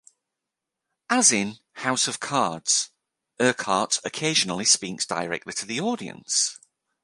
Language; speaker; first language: English; native; English